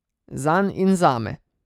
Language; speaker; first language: Slovenian; native; Slovenian